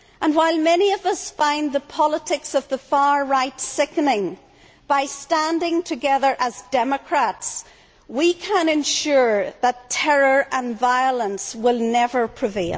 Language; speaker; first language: English; native; English